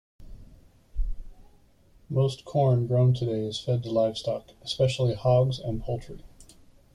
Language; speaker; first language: English; native; English